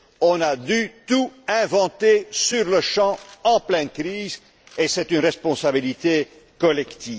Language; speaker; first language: French; non-native, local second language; Dutch